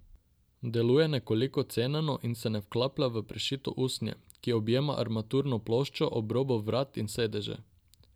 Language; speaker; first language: Slovenian; non-native, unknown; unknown